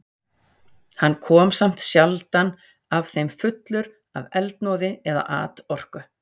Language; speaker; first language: Icelandic; native; Icelandic